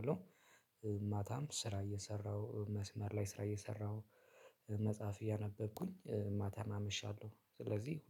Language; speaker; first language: Amharic; native; Amharic